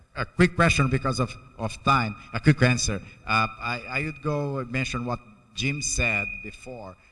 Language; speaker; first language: English; non-native, fluent; Portuguese